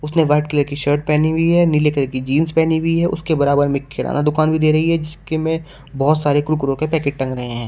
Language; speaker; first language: Hindi; native; Hindi